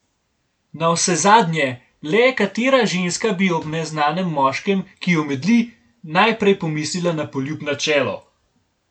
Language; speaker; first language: Slovenian; native; Slovenian